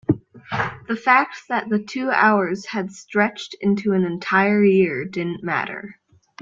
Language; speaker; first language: English; native; English